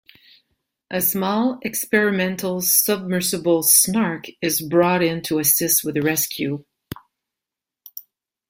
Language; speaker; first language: English; non-native, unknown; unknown